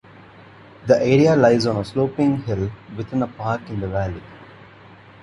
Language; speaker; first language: English; non-native, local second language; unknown